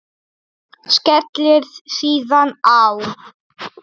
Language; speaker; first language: Icelandic; non-native, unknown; Polish